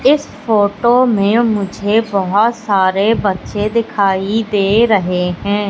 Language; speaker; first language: Hindi; native; Hindi